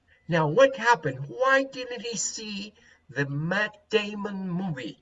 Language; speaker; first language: English; non-native, fluent; Spanish